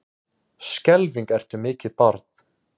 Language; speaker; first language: Icelandic; native; Icelandic